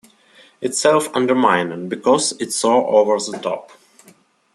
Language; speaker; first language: English; non-native, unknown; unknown